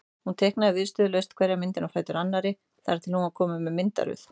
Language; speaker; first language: Icelandic; native; Icelandic